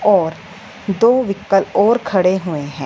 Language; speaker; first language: Hindi; non-native, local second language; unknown